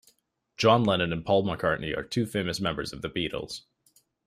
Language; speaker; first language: English; native; English